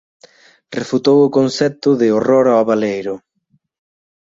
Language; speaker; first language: Galician; native; Galician